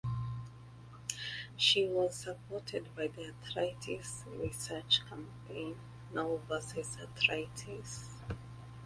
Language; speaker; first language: English; native; English